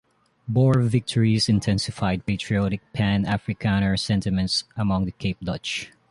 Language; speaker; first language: English; non-native, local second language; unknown